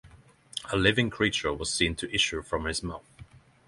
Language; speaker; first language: English; non-native, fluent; Norwegian